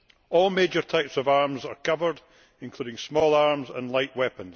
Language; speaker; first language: English; native; English